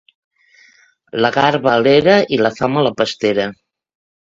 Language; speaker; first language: Catalan; native; Catalan